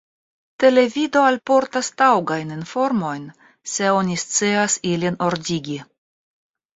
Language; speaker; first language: Esperanto; non-native, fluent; Russian